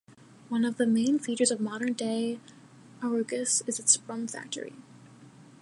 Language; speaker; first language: English; native; English